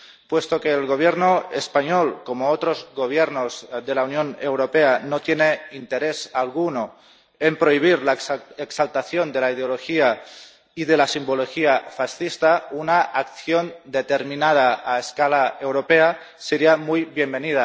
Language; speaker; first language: Spanish; non-native, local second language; Catalan